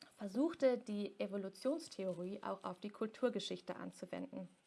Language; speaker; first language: German; native; German